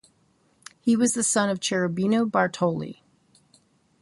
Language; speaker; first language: English; native; English